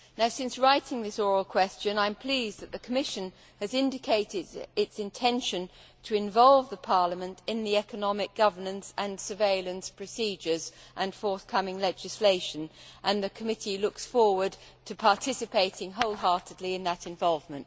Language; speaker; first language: English; native; English